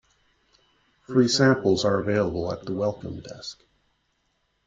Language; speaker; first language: English; native; English